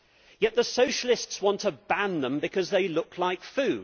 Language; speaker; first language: English; native; English